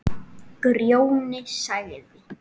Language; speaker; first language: Icelandic; native; Icelandic